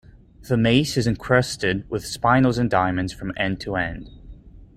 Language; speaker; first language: English; native; English